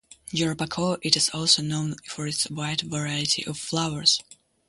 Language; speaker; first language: English; non-native, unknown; Russian